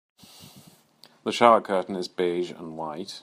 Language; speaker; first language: English; native; English